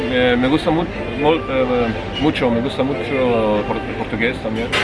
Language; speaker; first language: Spanish; non-native, fluent; English